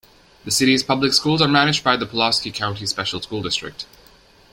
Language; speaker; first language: English; native; English